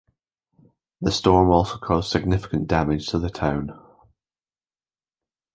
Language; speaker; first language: English; native; English